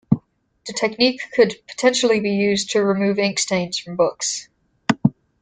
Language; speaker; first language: English; native; English